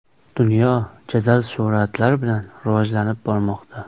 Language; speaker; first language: Uzbek; native; Uzbek